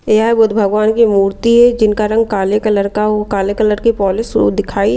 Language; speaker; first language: Hindi; native; Hindi